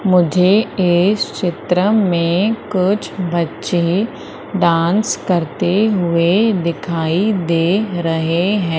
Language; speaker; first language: Hindi; native; Hindi